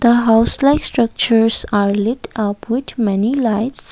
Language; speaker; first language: English; non-native, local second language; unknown